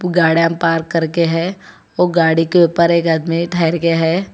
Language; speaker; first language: Hindi; non-native, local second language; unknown